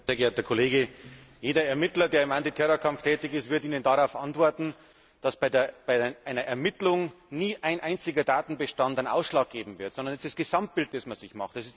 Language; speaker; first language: German; native; German